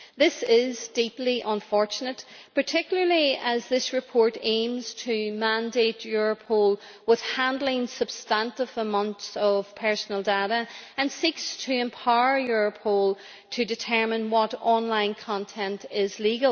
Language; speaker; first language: English; native; English